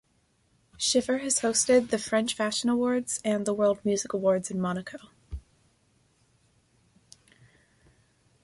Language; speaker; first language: English; native; English